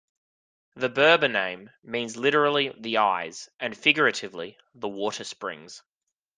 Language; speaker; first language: English; native; English